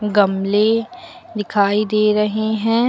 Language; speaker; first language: Hindi; native; Hindi